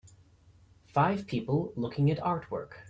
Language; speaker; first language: English; native; English